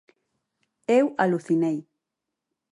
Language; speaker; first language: Galician; native; Galician